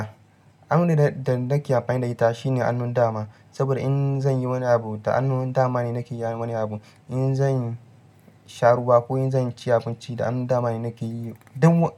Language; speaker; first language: Hausa; non-native, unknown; Yoruba